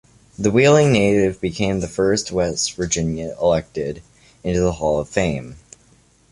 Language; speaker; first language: English; native; English